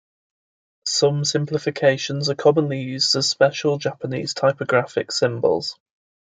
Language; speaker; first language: English; native; English